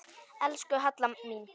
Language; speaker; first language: Icelandic; native; Icelandic